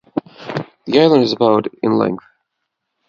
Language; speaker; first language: English; non-native, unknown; Russian